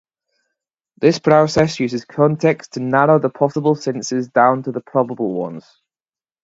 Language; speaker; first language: English; native; English